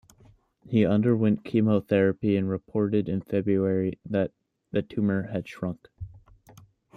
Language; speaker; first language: English; native; English